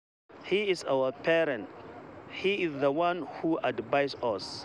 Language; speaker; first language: English; non-native, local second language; Hausa